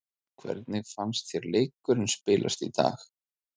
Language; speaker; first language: Icelandic; native; Icelandic